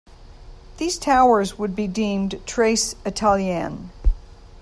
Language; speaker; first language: English; native; English